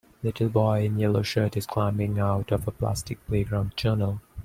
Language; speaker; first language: English; non-native, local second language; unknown